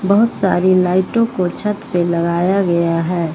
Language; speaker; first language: Hindi; native; Hindi